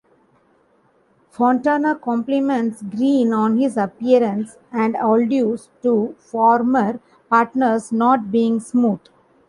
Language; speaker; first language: English; non-native, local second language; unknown